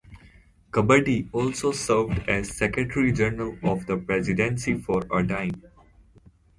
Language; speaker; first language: English; native; English